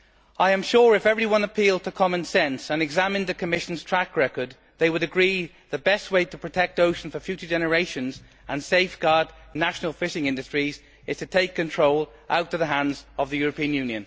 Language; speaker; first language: English; native; English